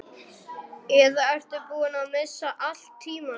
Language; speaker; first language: Icelandic; non-native, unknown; German